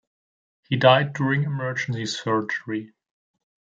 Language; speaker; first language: English; non-native, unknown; German